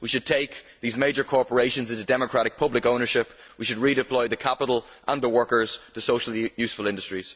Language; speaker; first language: English; native; English